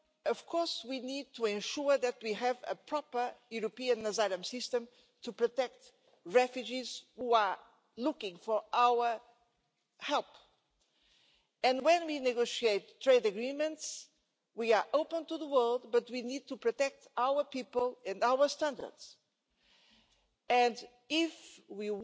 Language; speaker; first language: English; non-native, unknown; Portuguese